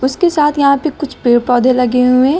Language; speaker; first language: Hindi; native; Hindi